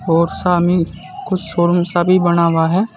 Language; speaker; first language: Hindi; native; Hindi